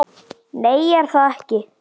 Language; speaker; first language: Icelandic; native; Icelandic